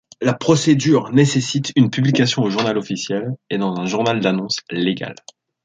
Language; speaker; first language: French; native; French